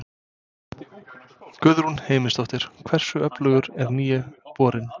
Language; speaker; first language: Icelandic; non-native, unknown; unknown